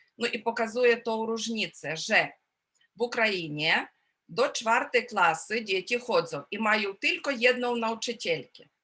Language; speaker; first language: Polish; non-native, related language; Ukrainian